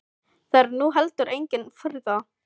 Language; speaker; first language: Icelandic; non-native, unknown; Filipino